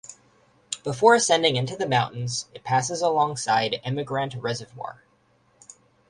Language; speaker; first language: English; native; English